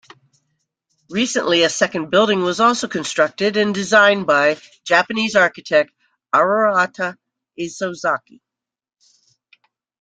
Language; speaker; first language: English; native; English